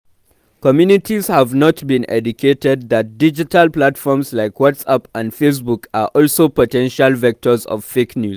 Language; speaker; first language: English; non-native, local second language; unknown